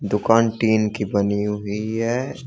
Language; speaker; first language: Hindi; native; Hindi